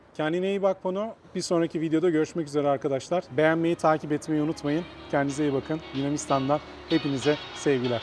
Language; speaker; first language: Turkish; native; Turkish